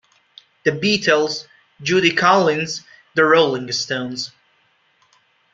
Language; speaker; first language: English; non-native, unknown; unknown